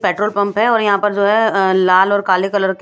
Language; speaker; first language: Hindi; native; Hindi